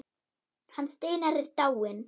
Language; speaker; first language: Icelandic; non-native, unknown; German